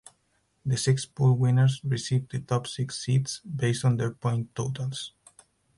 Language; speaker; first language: English; non-native, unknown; Spanish